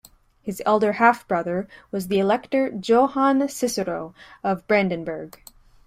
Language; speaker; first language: English; native; English